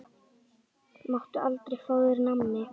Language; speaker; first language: Icelandic; native; Icelandic